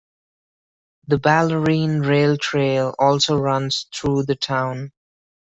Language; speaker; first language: English; non-native, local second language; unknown